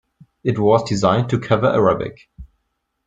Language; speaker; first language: English; non-native, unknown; German